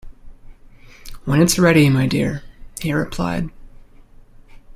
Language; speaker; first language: English; native; English